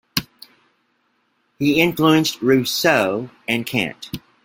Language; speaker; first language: English; native; English